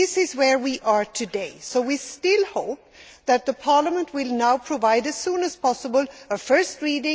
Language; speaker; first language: English; non-native, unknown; Swedish